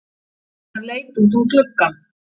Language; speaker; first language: Icelandic; native; Icelandic